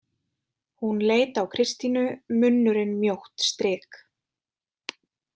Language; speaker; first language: Icelandic; native; Icelandic